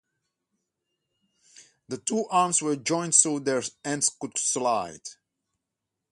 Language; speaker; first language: English; non-native, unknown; Dutch